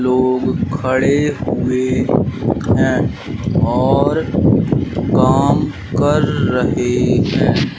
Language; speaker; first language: Hindi; native; Hindi